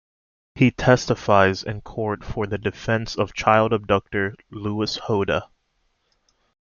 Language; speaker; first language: English; native; English